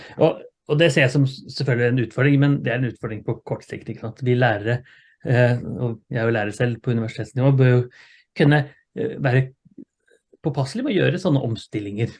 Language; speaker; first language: Norwegian; native; Norwegian